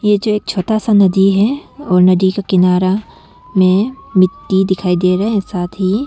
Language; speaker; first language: Hindi; non-native, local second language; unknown